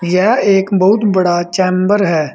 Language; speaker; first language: Hindi; native; Hindi